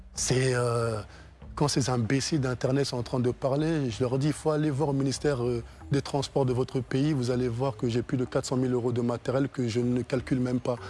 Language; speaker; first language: French; early bilingual, other home language; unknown